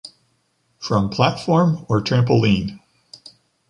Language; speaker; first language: English; native; English